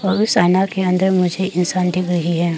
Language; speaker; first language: Hindi; non-native, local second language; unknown